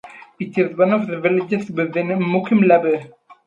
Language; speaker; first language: English; non-native, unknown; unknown